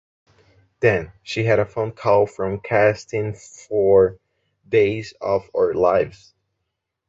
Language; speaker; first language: English; non-native, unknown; Portuguese